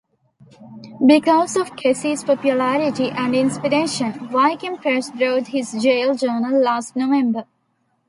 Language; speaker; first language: English; non-native, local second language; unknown